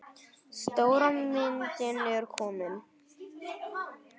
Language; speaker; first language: Icelandic; non-native, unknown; Vietnamese